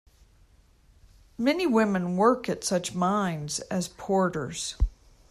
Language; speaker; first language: English; native; English